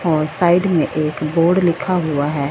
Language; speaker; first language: Hindi; non-native, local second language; Punjabi